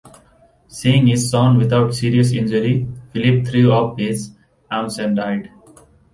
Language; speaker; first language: English; non-native, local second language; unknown